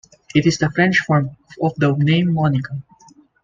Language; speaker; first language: English; non-native, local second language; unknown